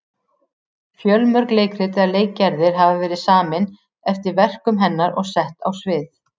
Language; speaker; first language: Icelandic; native; Icelandic